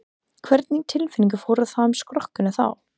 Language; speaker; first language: Icelandic; non-native, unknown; English